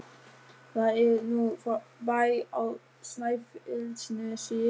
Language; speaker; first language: Icelandic; non-native, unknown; German